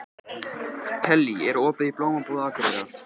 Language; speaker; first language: Icelandic; native; Icelandic